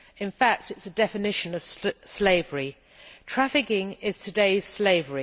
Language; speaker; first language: English; native; English